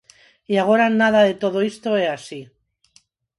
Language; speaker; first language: Galician; non-native, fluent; Spanish